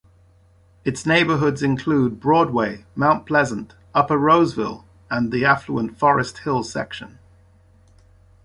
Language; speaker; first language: English; native; English